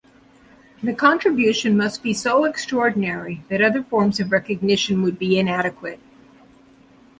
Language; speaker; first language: English; native; English